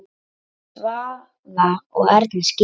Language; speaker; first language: Icelandic; native; Icelandic